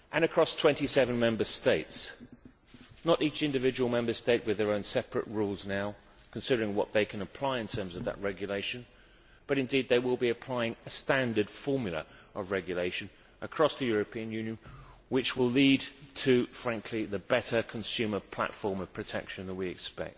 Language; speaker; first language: English; native; English